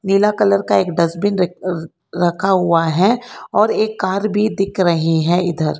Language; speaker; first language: Hindi; non-native, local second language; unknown